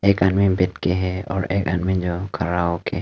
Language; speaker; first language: Hindi; non-native, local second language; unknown